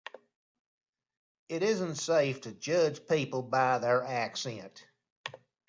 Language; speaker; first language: English; native; English